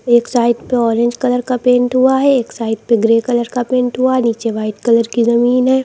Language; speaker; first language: Hindi; native; Hindi